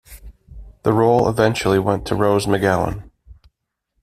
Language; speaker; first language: English; native; English